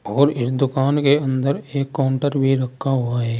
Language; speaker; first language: Hindi; native; Hindi